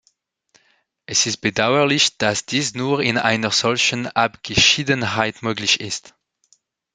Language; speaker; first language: German; non-native, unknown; French